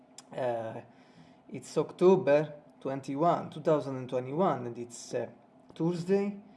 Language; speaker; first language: English; non-native, learner; Italian